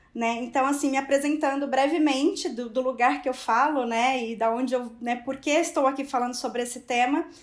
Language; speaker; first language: Portuguese; native; Portuguese